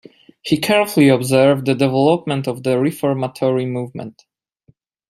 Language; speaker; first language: English; non-native, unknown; Polish